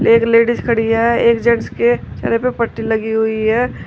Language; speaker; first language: Hindi; native; Hindi